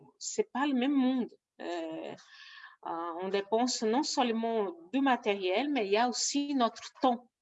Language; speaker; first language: French; non-native, fluent; Portuguese